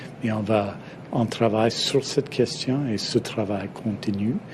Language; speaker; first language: French; non-native, fluent; English